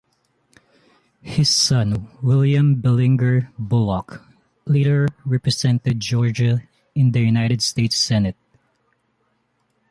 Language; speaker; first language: English; non-native, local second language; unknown